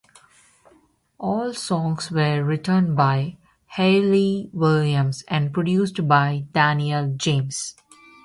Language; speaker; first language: English; non-native, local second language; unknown